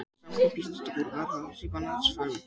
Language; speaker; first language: Icelandic; native; Icelandic